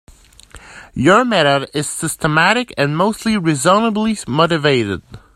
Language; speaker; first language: English; native; English